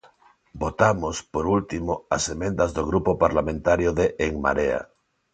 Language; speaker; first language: Galician; non-native, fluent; Spanish